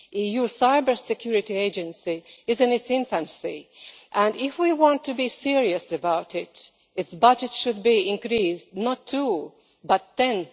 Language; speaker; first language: English; non-native, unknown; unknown